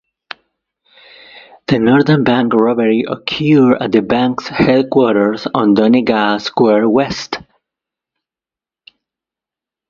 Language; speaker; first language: English; native; English